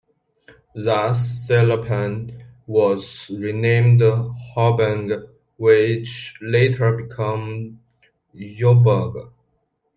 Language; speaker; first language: English; non-native, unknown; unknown